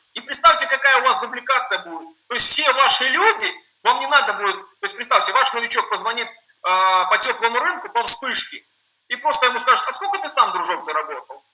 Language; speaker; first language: Russian; non-native, related language; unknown